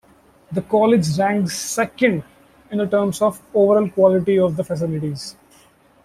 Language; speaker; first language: English; non-native, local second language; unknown